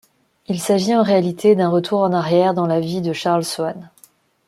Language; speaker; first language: French; non-native, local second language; Malagasy